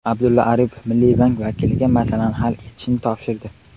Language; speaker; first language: Uzbek; native; Uzbek